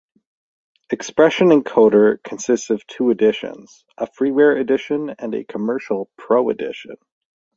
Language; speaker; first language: English; native; English